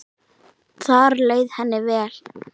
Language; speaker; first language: Icelandic; native; Icelandic